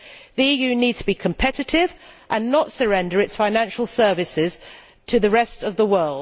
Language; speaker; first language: English; native; English